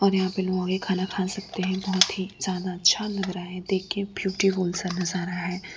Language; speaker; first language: Hindi; non-native, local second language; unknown